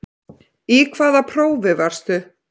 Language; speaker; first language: Icelandic; native; Icelandic